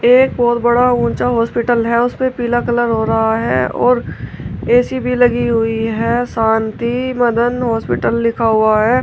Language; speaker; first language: Hindi; native; Hindi